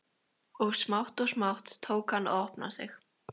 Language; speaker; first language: Icelandic; native; Icelandic